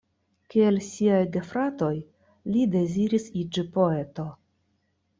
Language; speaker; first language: Esperanto; non-native, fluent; Russian